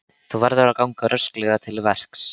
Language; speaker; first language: Icelandic; native; Icelandic